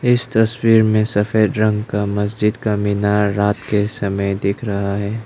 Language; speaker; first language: Hindi; non-native, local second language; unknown